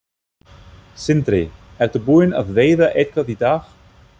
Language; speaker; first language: Icelandic; non-native, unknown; German